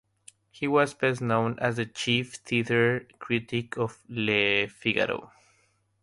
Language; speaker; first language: English; non-native, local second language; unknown